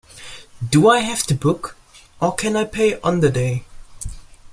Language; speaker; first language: English; non-native, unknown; German